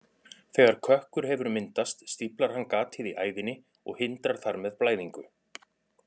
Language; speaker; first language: Icelandic; native; Icelandic